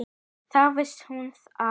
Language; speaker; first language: Icelandic; native; Icelandic